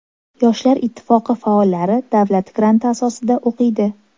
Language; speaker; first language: Uzbek; native; Uzbek